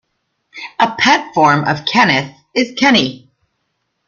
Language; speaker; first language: English; native; English